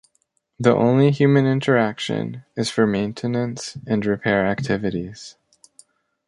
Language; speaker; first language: English; native; English